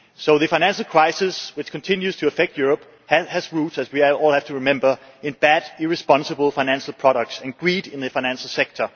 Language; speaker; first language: English; non-native, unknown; Danish